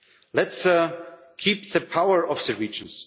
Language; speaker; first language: English; non-native, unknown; German